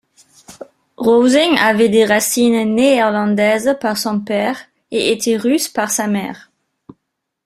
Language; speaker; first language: French; non-native, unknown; German